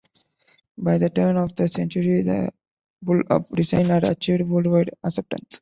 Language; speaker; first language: English; non-native, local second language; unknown